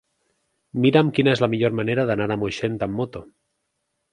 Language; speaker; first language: Catalan; native; Catalan